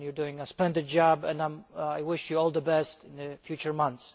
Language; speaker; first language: English; non-native, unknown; Polish